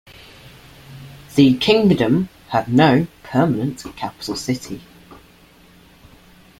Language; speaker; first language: English; native; English